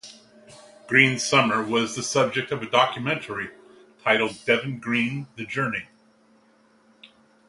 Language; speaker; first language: English; native; English